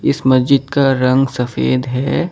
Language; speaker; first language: Hindi; non-native, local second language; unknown